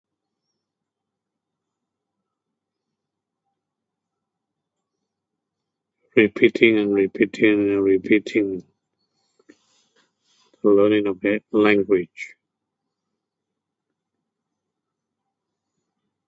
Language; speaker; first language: English; non-native, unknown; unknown